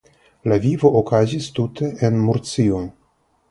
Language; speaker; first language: Esperanto; non-native, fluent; Russian